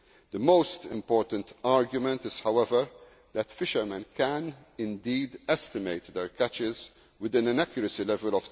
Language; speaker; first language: English; non-native, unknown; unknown